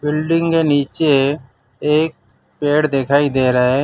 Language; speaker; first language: Hindi; non-native, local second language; Gujarati